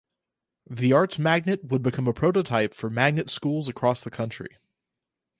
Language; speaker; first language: English; native; English